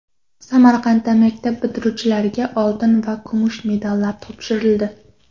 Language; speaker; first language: Uzbek; non-native, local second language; Kara-Kalpak